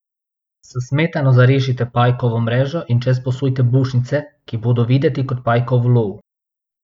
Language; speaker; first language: Slovenian; non-native, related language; Bosnian